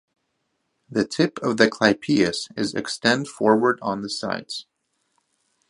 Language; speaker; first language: English; native; English